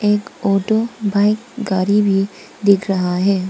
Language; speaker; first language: Hindi; non-native, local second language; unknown